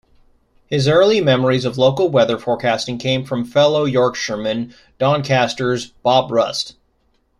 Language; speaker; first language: English; native; English